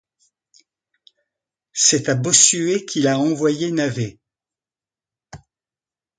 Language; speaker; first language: French; non-native, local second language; Arabic